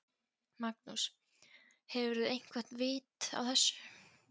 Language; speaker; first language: Icelandic; non-native, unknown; Polish